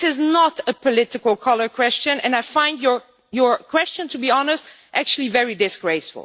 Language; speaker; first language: English; non-native, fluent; Dutch